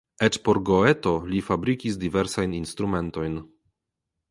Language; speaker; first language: Esperanto; non-native, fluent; Polish